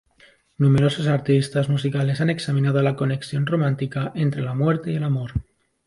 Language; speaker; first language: Spanish; non-native, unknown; English